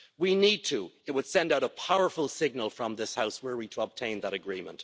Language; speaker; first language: English; native; English